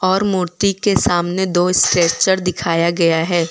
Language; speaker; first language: Hindi; non-native, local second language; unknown